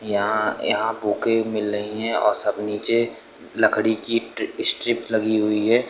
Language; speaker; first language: Hindi; native; Hindi